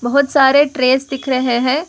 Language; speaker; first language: Hindi; non-native, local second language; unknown